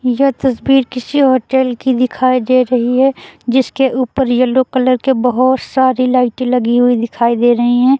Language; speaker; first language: Hindi; native; Hindi